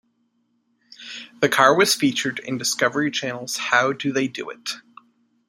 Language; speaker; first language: English; native; English